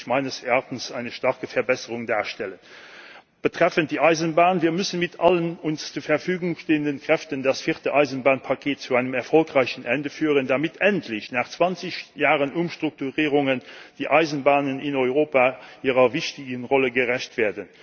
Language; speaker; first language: German; non-native, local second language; Luxembourgish